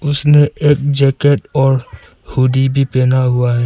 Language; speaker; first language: Hindi; non-native, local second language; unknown